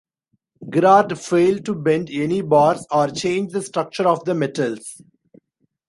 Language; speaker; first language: English; non-native, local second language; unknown